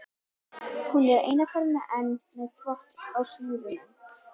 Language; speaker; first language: Icelandic; native; Icelandic